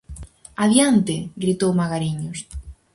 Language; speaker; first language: Galician; native; Galician